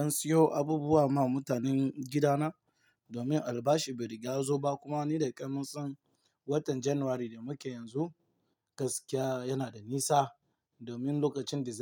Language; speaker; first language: Hausa; non-native, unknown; Yoruba